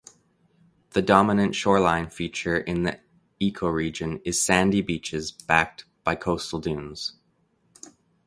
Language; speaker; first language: English; native; English